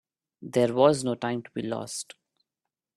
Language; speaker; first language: English; non-native, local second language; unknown